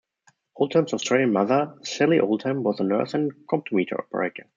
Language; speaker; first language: English; non-native, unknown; German